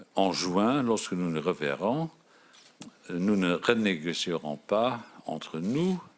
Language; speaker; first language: French; non-native, local second language; Luxembourgish